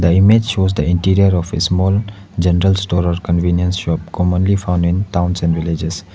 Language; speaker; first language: English; non-native, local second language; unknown